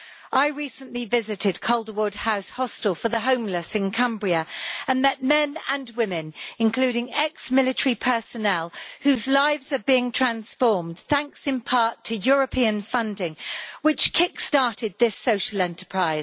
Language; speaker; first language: English; native; English